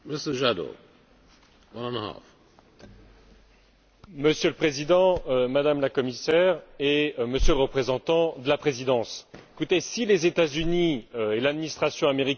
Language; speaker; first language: French; native; French